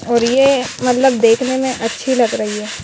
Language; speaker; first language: Hindi; native; Hindi